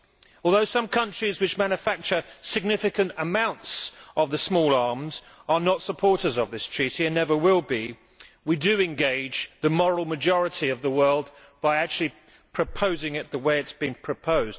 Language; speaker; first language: English; native; English